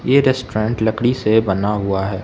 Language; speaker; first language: Hindi; non-native, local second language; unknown